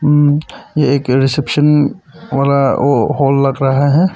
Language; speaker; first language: Hindi; early bilingual, other home language; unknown